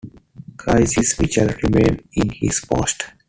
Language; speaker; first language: English; non-native, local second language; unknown